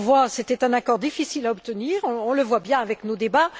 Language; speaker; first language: French; native; French